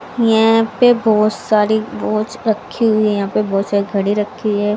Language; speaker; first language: Hindi; native; Hindi